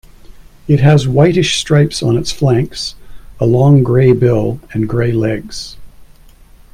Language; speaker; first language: English; native; English